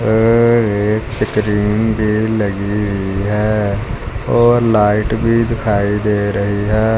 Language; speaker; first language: Hindi; non-native, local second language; Punjabi